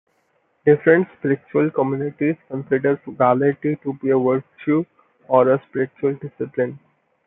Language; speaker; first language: English; non-native, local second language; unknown